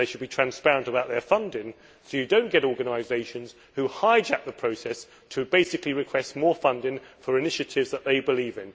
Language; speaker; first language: English; native; English